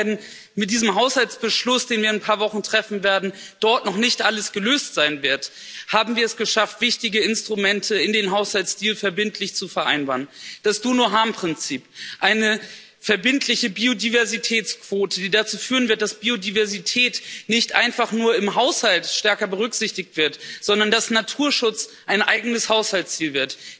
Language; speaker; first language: German; native; German